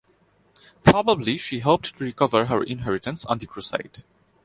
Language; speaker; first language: English; non-native, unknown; Bangla